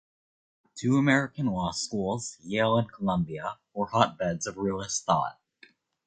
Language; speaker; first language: English; native; English